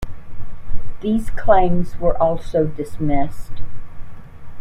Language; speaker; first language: English; native; English